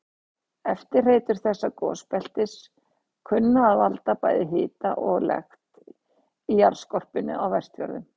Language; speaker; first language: Icelandic; native; Icelandic